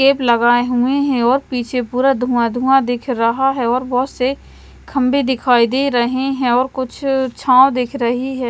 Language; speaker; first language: Hindi; non-native, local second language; Punjabi